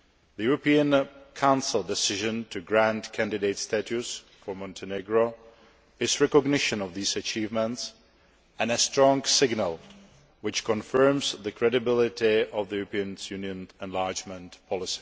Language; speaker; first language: English; non-native, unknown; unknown